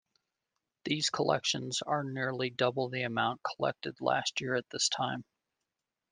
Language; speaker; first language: English; native; English